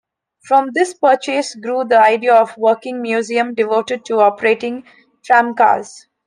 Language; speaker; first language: English; non-native, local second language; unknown